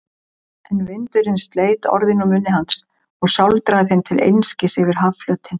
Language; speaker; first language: Icelandic; native; Icelandic